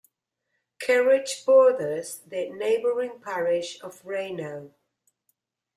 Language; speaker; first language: English; non-native, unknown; Spanish